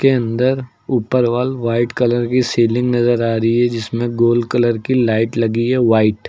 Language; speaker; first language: Hindi; native; Hindi